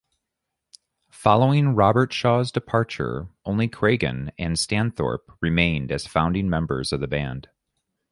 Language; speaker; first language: English; native; English